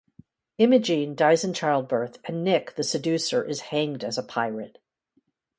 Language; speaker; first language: English; native; English